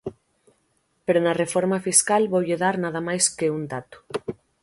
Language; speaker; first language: Galician; native; Galician